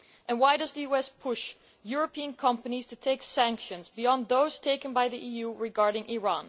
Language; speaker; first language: English; non-native, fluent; Dutch